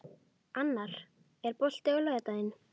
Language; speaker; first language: Icelandic; native; Icelandic